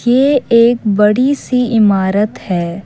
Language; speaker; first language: Hindi; non-native, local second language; Assamese